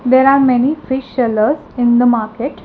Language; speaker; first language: English; non-native, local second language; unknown